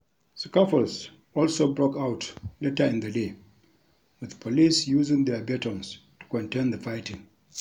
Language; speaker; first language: English; non-native, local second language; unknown